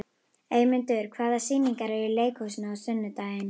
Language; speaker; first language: Icelandic; native; Icelandic